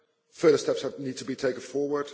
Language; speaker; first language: English; non-native, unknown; Dutch